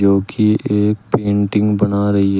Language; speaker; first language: Hindi; native; Hindi